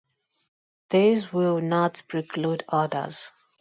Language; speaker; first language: English; non-native, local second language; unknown